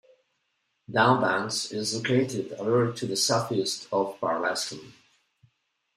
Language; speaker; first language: English; non-native, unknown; Spanish